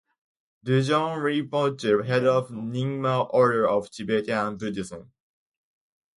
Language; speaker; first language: English; native; English